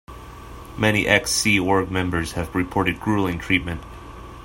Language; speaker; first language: English; native; English